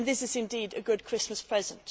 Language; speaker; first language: English; non-native, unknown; Swedish